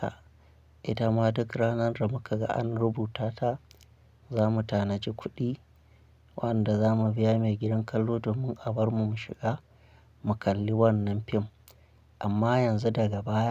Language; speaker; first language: Hausa; non-native, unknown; Akan